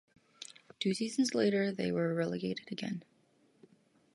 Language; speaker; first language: English; native; English